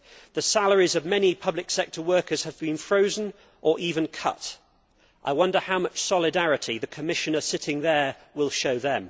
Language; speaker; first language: English; native; English